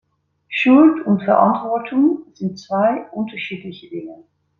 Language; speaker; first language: German; non-native, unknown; Dutch